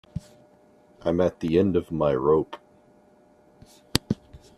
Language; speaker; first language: English; native; English